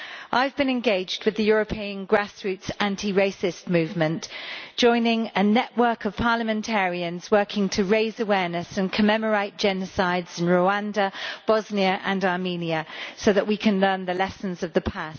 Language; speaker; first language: English; native; English